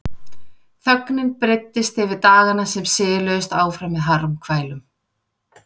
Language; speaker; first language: Icelandic; native; Icelandic